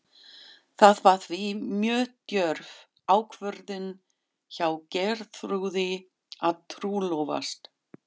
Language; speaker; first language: Icelandic; non-native, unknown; German